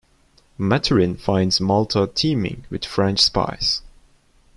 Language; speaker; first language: English; non-native, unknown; Turkish